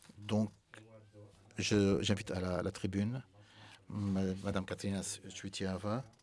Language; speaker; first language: French; non-native, fluent; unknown